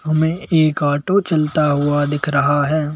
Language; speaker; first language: Hindi; native; Hindi